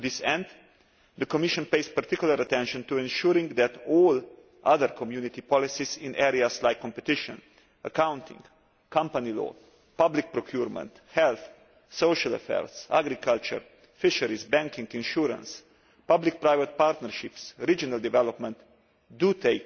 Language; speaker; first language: English; non-native, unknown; Slovenian